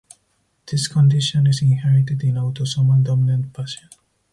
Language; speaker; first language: English; non-native, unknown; Spanish